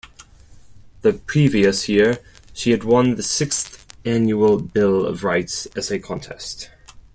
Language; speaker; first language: English; non-native, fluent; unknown